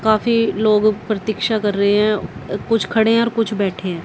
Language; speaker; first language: Hindi; native; Hindi